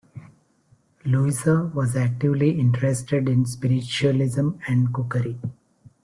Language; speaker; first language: English; non-native, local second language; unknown